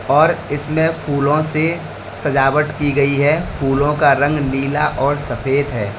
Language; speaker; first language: Hindi; native; Hindi